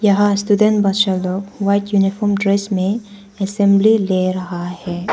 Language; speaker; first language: Hindi; non-native, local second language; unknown